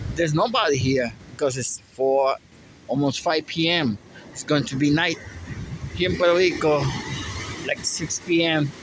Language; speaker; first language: English; non-native, local second language; Spanish